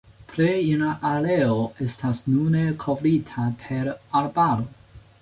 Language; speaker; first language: Esperanto; non-native, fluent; Chinese